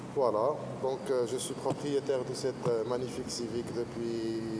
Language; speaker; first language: French; non-native, local second language; Arabic